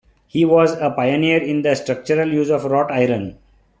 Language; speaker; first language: English; non-native, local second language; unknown